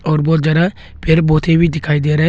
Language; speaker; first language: Hindi; non-native, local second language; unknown